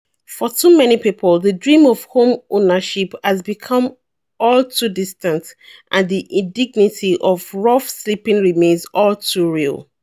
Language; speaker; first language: English; non-native, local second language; Yoruba